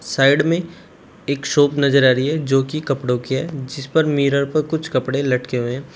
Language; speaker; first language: Hindi; native; Hindi